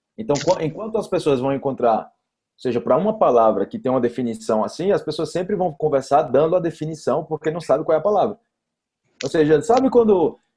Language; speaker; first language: Portuguese; native; Portuguese